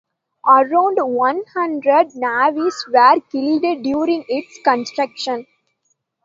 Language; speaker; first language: English; non-native, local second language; Tamil